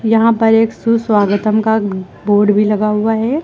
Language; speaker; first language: Hindi; native; Hindi